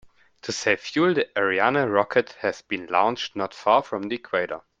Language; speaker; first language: English; non-native, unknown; German